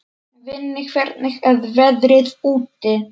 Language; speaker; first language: Icelandic; non-native, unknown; Polish